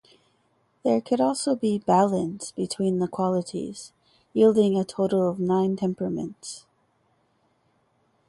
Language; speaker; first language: English; native; English